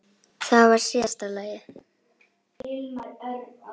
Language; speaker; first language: Icelandic; native; Icelandic